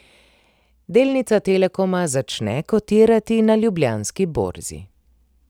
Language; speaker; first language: Slovenian; native; Slovenian